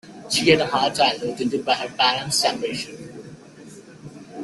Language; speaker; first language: English; native; English